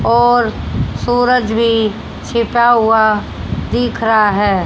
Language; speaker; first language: Hindi; native; Hindi